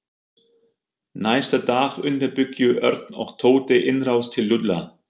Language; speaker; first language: Icelandic; non-native, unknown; German